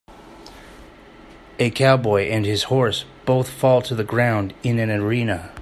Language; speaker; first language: English; native; English